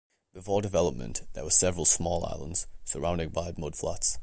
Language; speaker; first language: English; native; English